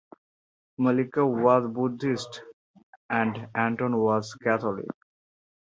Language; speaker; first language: English; non-native, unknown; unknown